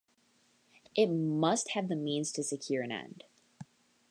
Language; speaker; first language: English; native; English